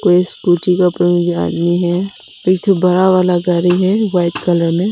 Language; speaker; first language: Hindi; non-native, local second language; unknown